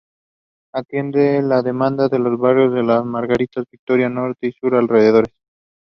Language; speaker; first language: English; non-native, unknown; Spanish